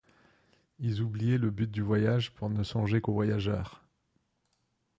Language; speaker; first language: French; non-native, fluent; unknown